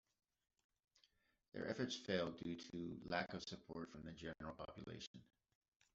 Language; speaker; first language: English; native; English